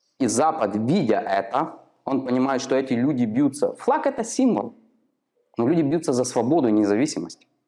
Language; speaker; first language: Russian; non-native, local second language; Ukrainian